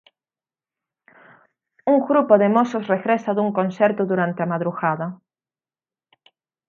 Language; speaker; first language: Galician; native; Galician